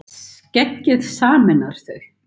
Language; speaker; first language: Icelandic; native; Icelandic